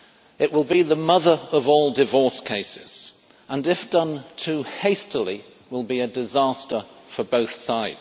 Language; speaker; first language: English; native; English